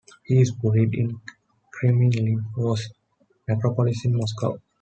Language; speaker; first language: English; non-native, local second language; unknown